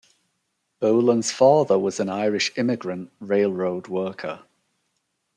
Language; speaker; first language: English; native; English